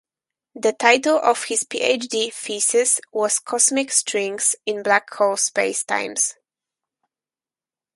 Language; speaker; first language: English; non-native, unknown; Polish